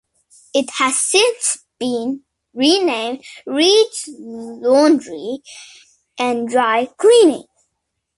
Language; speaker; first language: English; native; English